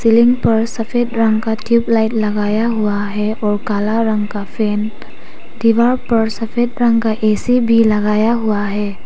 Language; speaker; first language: Hindi; non-native, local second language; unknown